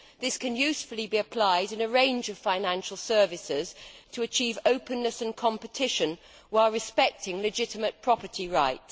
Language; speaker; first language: English; native; English